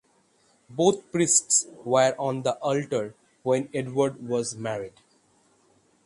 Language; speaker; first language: English; non-native, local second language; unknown